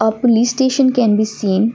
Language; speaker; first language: English; non-native, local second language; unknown